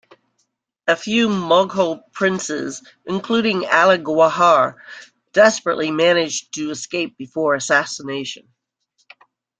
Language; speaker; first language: English; native; English